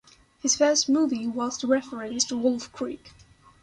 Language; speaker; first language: English; non-native, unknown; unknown